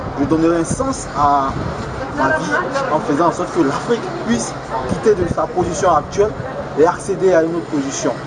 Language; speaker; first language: French; non-native, local second language; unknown